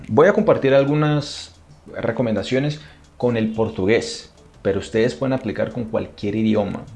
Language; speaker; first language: Spanish; non-native, fluent; Portuguese